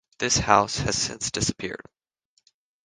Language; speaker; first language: English; native; English